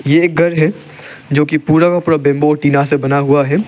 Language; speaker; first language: Hindi; non-native, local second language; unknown